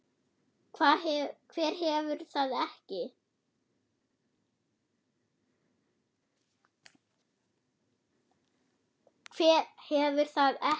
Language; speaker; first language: Icelandic; non-native, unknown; German